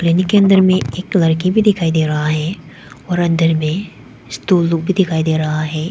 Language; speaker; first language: Hindi; non-native, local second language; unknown